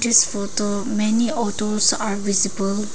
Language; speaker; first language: English; non-native, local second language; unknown